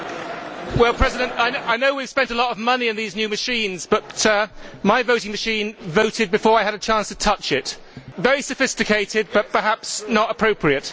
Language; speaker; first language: English; native; English